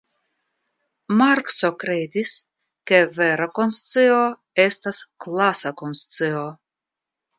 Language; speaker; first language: Esperanto; non-native, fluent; Russian